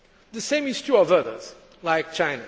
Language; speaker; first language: English; non-native, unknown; Portuguese